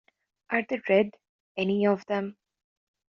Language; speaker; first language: English; native; English